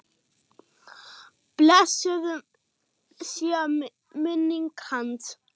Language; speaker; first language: Icelandic; non-native, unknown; German